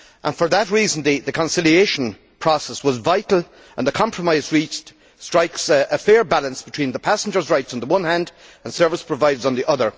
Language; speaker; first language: English; native; English